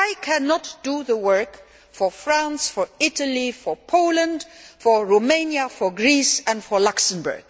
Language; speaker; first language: English; non-native, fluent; Luxembourgish